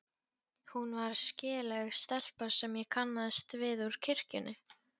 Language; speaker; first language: Icelandic; non-native, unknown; Polish